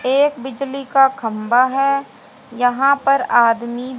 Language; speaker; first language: Hindi; native; Hindi